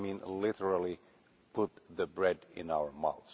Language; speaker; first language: English; non-native, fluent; Finnish